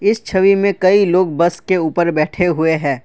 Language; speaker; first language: Hindi; non-native, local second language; Assamese